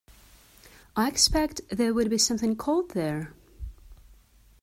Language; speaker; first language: English; non-native, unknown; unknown